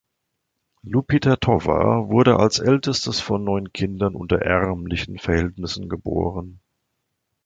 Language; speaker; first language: German; native; German